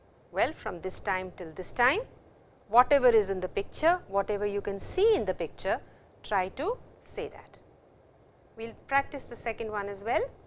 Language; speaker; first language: English; non-native, local second language; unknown